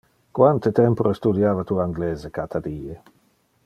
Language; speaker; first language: Interlingua; non-native, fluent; Dutch